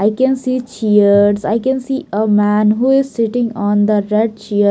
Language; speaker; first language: English; non-native, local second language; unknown